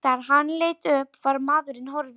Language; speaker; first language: Icelandic; non-native, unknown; Polish